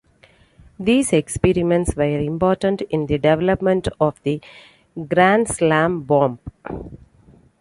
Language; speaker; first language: English; non-native, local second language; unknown